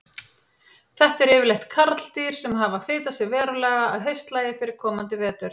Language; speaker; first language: Icelandic; native; Icelandic